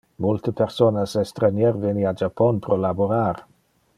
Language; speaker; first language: Interlingua; non-native, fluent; Dutch